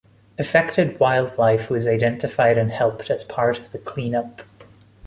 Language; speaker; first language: English; non-native, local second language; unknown